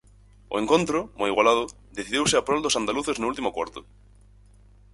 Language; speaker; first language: Galician; native; Galician